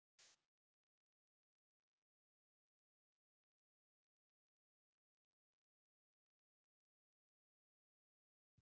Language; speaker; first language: Icelandic; non-native, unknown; English